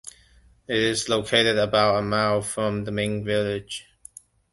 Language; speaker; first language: English; non-native, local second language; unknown